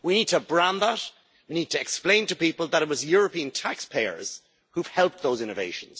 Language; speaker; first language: English; native; English